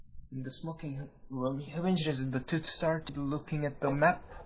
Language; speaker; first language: English; non-native, learner; Korean